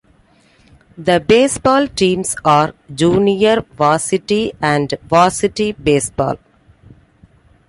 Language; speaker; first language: English; non-native, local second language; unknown